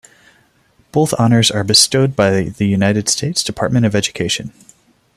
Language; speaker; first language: English; non-native, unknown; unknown